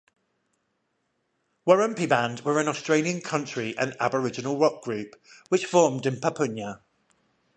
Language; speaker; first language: English; native; English